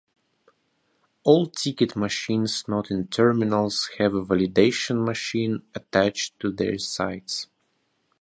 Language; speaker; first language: English; non-native, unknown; Russian